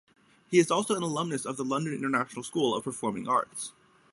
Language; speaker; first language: English; native; English